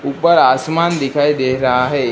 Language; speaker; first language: Hindi; non-native, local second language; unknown